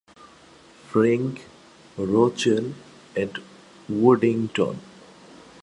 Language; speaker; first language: English; non-native, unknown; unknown